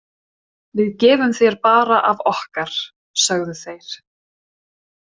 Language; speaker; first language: Icelandic; non-native, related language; Swedish